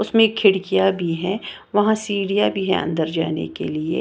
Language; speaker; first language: Hindi; native; Hindi